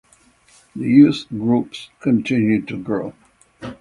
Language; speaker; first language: English; native; English